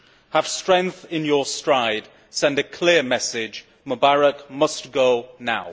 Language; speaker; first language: English; native; English